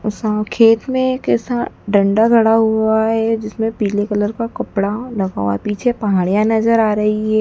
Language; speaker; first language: Hindi; native; Hindi